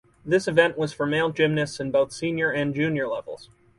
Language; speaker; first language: English; native; English